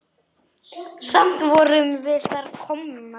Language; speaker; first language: Icelandic; non-native, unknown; Polish